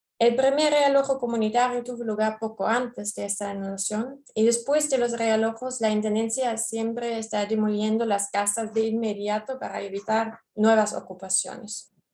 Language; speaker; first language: Spanish; non-native, fluent; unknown